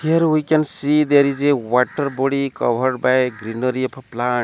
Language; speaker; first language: English; non-native, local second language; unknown